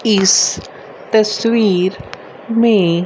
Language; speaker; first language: Hindi; native; Hindi